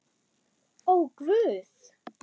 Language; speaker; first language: Icelandic; non-native, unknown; German